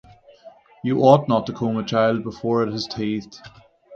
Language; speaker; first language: English; native; English